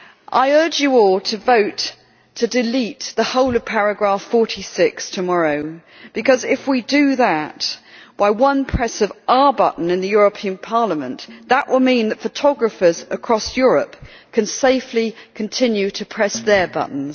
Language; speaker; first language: English; native; English